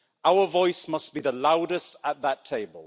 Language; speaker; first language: English; native; English